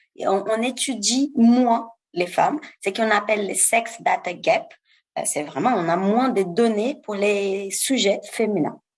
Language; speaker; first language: French; non-native, fluent; Portuguese